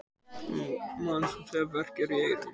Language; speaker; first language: Icelandic; native; Icelandic